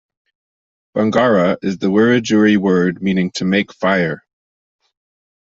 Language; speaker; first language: English; non-native, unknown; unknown